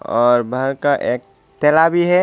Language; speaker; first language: Hindi; non-native, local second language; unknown